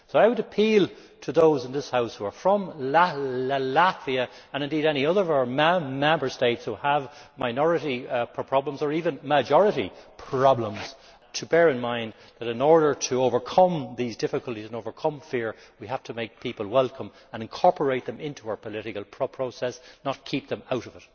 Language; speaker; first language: English; native; English